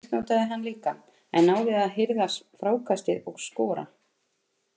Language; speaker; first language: Icelandic; native; Icelandic